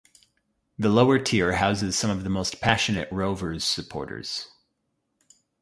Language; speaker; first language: English; native; English